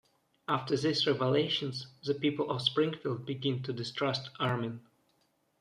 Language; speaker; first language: English; non-native, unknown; Russian